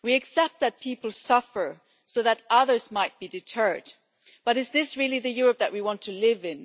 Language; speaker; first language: English; non-native, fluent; German